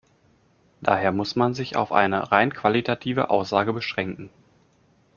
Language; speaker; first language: German; native; German